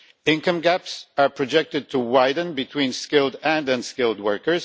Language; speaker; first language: English; non-native, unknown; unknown